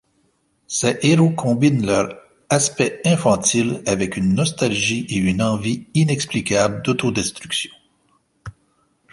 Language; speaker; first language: French; native; French